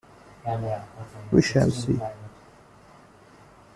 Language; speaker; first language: English; non-native, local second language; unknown